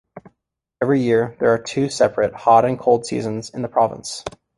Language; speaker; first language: English; native; English